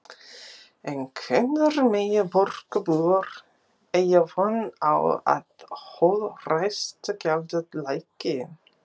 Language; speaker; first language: Icelandic; non-native, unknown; English